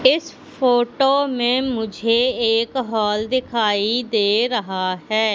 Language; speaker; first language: Hindi; native; Hindi